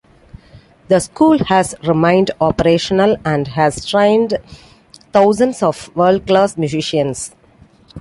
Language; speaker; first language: English; non-native, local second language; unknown